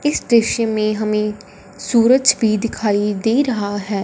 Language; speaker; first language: Hindi; non-native, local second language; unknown